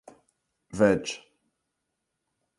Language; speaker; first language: English; native; English